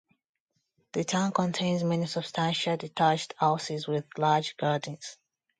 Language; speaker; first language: English; non-native, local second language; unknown